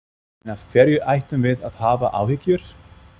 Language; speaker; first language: Icelandic; non-native, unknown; German